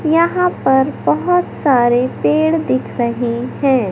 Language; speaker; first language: Hindi; native; Hindi